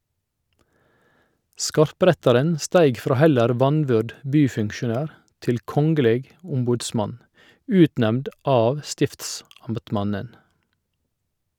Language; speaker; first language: Norwegian; native; Norwegian